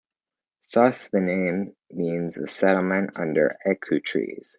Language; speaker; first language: English; native; English